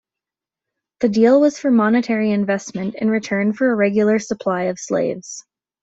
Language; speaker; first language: English; native; English